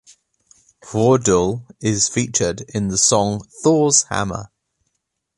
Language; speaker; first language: English; native; English